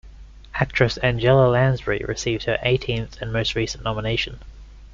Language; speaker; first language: English; native; English